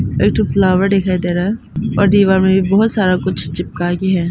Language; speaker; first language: Hindi; non-native, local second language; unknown